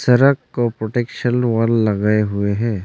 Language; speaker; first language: Hindi; non-native, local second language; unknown